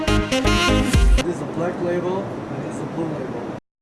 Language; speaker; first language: English; non-native, fluent; Chinese